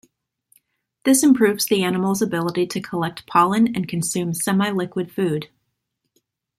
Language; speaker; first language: English; native; English